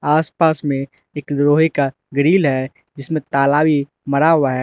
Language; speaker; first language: Hindi; non-native, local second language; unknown